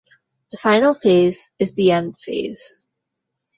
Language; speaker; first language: English; non-native, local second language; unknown